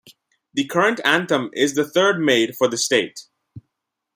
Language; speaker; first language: English; non-native, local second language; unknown